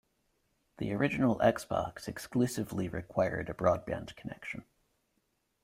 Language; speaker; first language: English; native; English